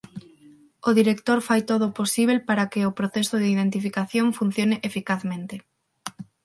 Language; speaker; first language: Galician; non-native, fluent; Spanish